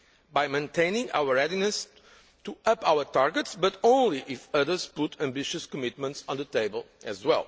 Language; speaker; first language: English; non-native, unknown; Portuguese